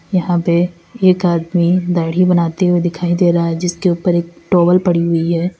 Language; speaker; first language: Hindi; native; Hindi